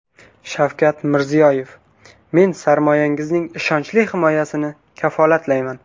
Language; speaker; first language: Uzbek; native; Uzbek